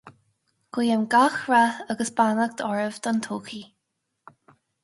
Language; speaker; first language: Irish; non-native, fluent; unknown